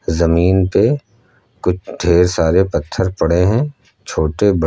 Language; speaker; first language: Hindi; native; Hindi